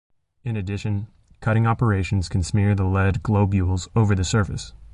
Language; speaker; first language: English; native; English